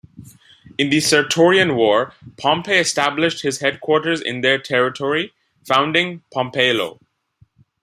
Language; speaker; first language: English; non-native, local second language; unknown